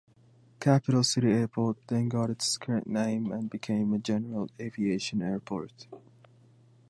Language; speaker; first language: English; native; English